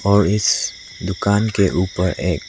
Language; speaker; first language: Hindi; non-native, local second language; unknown